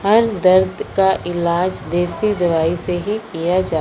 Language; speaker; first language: Hindi; non-native, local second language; Punjabi